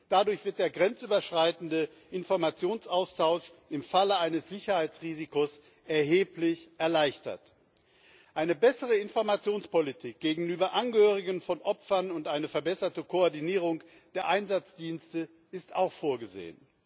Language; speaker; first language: German; native; German